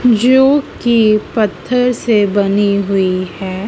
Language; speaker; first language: Hindi; native; Hindi